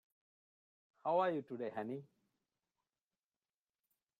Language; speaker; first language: English; non-native, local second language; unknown